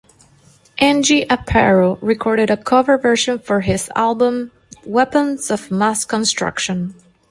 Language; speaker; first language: English; non-native, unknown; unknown